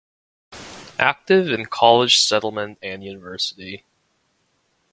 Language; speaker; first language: English; native; English